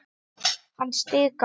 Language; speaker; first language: Icelandic; non-native, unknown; English